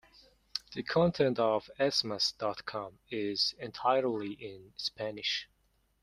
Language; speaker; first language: English; non-native, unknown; Mongolian